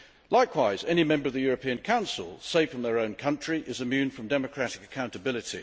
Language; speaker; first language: English; native; English